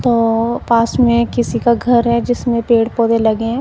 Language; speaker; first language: Hindi; non-native, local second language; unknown